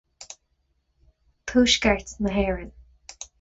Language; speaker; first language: Irish; non-native, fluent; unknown